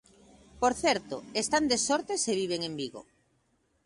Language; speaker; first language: Galician; native; Galician